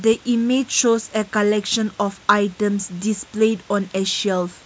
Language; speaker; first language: English; non-native, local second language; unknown